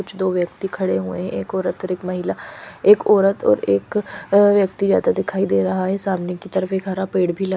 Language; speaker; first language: Hindi; non-native, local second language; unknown